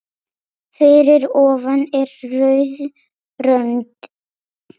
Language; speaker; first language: Icelandic; non-native, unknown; Polish